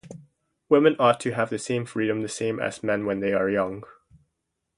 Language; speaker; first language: English; native; English